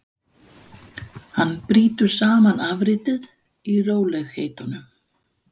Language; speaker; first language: Icelandic; non-native, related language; Danish